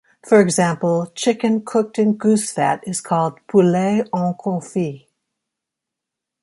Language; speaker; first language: English; native; English